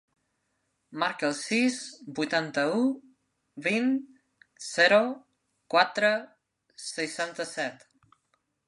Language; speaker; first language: Catalan; non-native, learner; Spanish